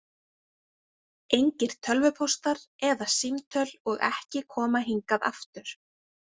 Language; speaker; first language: Icelandic; native; Icelandic